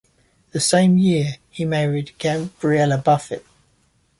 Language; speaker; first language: English; native; English